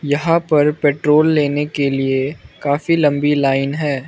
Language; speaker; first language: Hindi; non-native, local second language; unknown